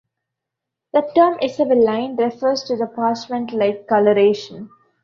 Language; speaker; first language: English; non-native, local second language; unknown